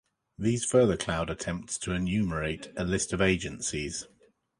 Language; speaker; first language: English; native; English